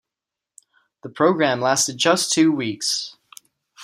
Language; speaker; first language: English; non-native, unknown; Czech